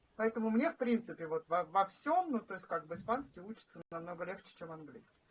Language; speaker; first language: Russian; native; Russian